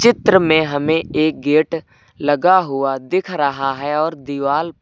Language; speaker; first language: Hindi; native; Hindi